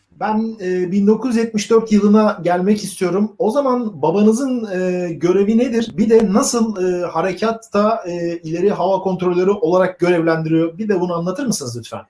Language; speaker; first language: Turkish; native; Turkish